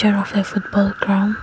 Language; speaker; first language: English; non-native, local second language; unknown